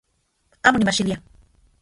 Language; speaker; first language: Central Puebla Nahuatl; non-native, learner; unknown